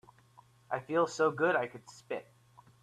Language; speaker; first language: English; native; English